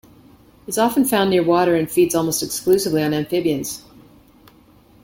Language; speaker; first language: English; native; English